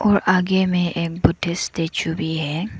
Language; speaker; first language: Hindi; non-native, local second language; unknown